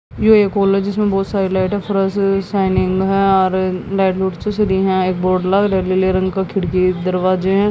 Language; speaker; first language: Hindi; native; Hindi